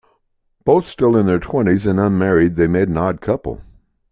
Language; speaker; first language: English; native; English